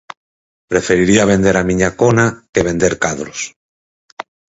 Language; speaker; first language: Galician; native; Galician